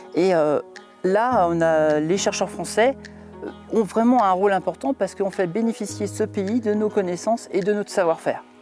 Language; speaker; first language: French; native; French